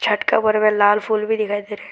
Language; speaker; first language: Hindi; non-native, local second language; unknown